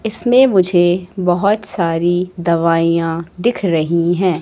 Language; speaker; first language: Hindi; native; Hindi